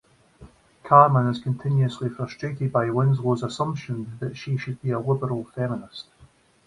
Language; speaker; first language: English; native; English